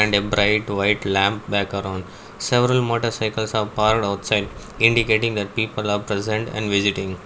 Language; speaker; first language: English; non-native, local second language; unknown